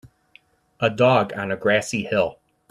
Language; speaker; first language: English; native; English